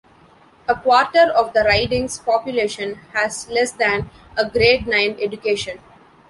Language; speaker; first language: English; non-native, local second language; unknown